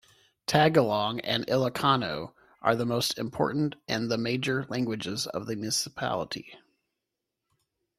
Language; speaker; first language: English; native; English